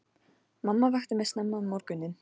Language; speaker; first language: Icelandic; non-native, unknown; Polish